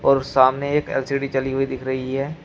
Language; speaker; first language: Hindi; native; Hindi